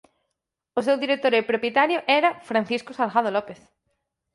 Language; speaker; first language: Galician; native; Galician